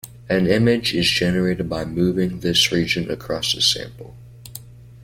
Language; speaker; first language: English; native; English